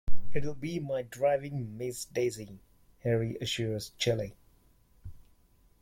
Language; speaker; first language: English; non-native, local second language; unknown